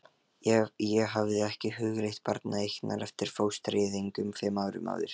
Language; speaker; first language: Icelandic; non-native, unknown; Lithuanian